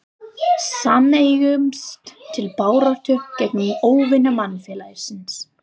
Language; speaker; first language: Icelandic; non-native, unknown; English